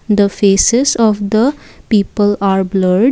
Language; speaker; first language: English; non-native, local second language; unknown